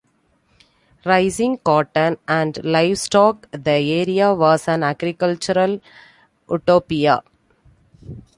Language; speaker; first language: English; non-native, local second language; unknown